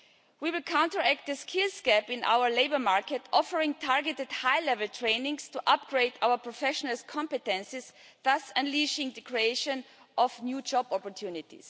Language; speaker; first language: English; non-native, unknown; German